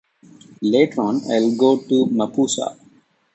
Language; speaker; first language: English; non-native, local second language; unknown